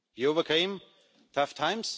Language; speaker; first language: English; non-native, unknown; German